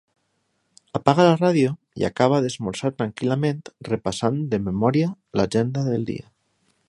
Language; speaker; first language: Catalan; non-native, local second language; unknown